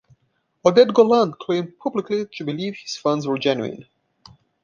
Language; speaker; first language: English; non-native, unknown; Portuguese